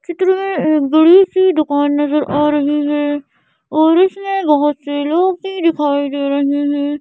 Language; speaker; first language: Hindi; native; Hindi